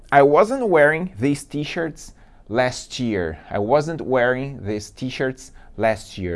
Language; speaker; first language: English; non-native, fluent; Portuguese